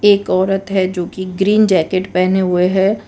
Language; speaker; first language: Hindi; non-native, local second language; Gujarati